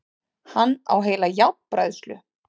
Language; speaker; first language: Icelandic; native; Icelandic